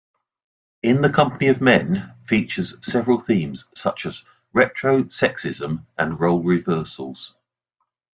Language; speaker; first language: English; native; English